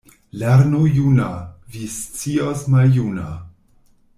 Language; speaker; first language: Esperanto; non-native, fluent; German